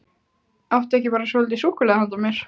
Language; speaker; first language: Icelandic; native; Icelandic